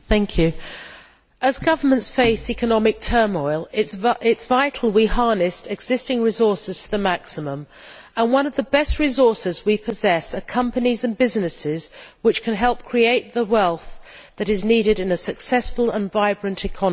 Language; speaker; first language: English; native; English